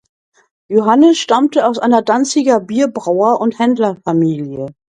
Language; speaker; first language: German; native; German